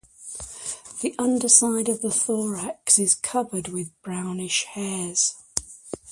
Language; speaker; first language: English; native; English